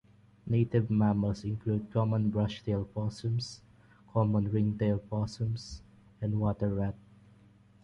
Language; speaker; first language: English; non-native, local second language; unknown